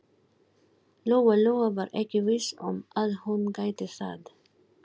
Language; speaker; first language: Icelandic; non-native, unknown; Filipino